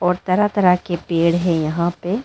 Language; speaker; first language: Hindi; non-native, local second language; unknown